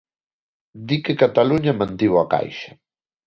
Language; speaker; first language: Galician; non-native, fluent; Spanish